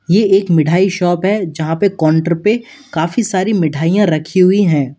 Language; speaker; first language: Hindi; native; Hindi